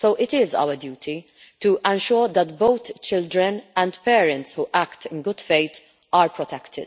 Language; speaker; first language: English; non-native, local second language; Maltese